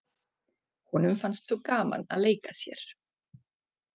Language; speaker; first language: Icelandic; non-native, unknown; Czech